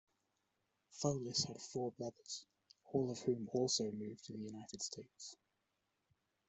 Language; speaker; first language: English; native; English